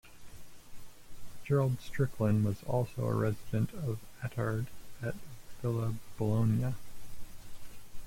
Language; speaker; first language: English; native; English